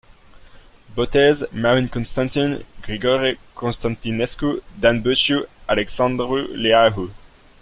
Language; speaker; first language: English; non-native, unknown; French